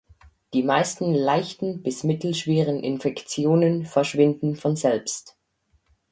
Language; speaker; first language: German; native; German